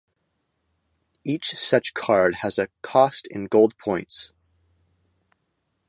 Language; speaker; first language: English; native; English